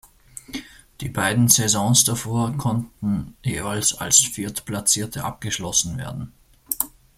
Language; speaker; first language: German; native; German